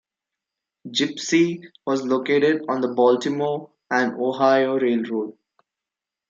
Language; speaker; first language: English; non-native, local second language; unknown